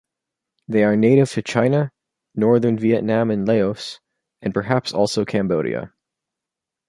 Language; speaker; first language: English; native; English